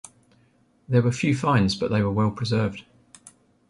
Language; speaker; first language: English; native; English